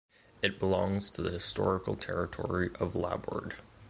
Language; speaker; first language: English; native; English